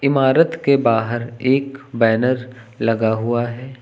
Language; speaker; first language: Hindi; native; Hindi